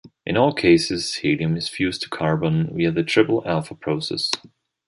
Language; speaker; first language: English; non-native, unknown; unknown